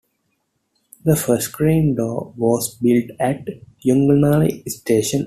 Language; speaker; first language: English; non-native, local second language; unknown